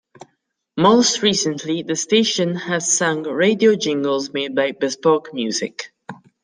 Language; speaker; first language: English; non-native, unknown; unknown